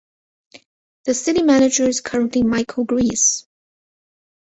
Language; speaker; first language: English; non-native, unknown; Chinese